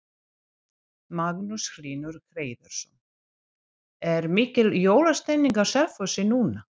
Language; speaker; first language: Icelandic; non-native, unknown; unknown